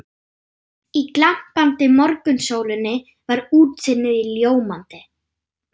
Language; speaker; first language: Icelandic; non-native, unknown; German